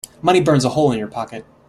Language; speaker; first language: English; native; English